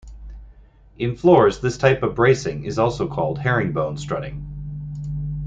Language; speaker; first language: English; native; English